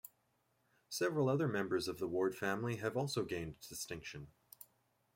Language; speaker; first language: English; native; English